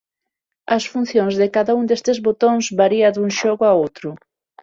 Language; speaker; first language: Galician; non-native, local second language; Spanish